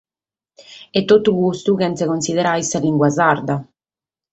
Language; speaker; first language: Sardinian; native; Sardinian